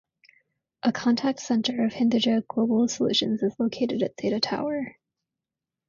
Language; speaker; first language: English; native; English